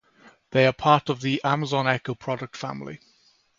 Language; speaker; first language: English; native; English